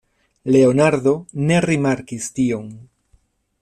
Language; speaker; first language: Esperanto; non-native, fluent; Spanish